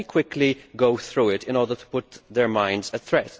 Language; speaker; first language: English; non-native, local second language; Maltese